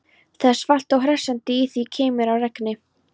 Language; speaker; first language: Icelandic; non-native, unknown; Polish